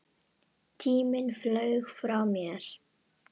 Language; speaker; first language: Icelandic; non-native, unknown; Indonesian